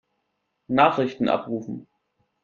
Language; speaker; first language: German; native; German